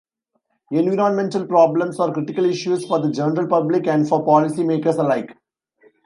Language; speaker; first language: English; non-native, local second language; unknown